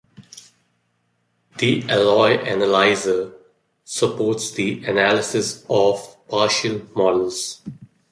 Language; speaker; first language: English; non-native, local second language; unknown